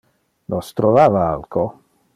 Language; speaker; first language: Interlingua; non-native, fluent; Dutch